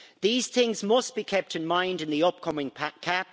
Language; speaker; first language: English; native; English